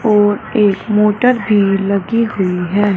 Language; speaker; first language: Hindi; non-native, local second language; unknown